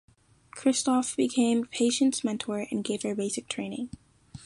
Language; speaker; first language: English; native; English